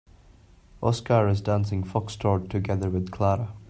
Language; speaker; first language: English; non-native, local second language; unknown